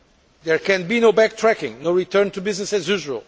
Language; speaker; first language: English; non-native, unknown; Portuguese